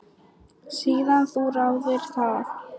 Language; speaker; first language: Icelandic; non-native, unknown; Polish